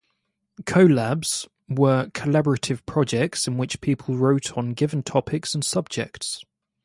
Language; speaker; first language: English; native; English